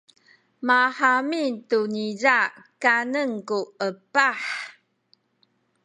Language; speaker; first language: Sakizaya; non-native, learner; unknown